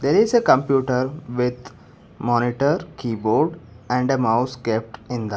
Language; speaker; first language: English; non-native, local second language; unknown